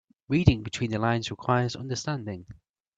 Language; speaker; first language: English; native; English